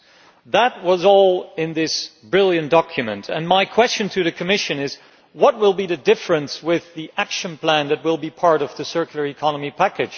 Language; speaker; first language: English; non-native, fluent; Dutch